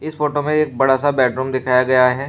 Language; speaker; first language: Hindi; native; Hindi